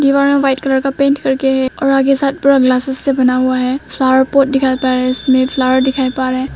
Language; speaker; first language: Hindi; non-native, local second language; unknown